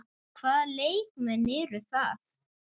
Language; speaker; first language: Icelandic; native; Icelandic